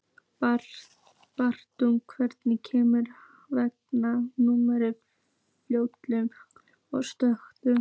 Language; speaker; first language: Icelandic; native; Icelandic